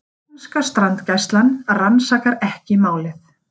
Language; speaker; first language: Icelandic; native; Icelandic